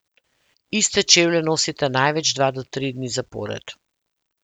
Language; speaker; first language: Slovenian; native; Slovenian